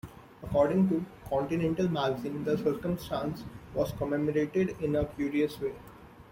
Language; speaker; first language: English; non-native, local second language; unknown